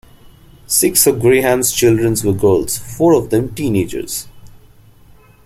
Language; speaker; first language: English; non-native, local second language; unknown